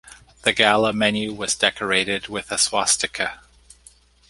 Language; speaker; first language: English; native; English